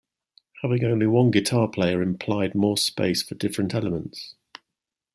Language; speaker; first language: English; native; English